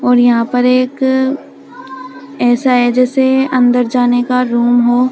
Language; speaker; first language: Hindi; native; Hindi